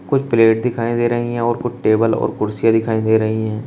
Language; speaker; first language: Hindi; native; Hindi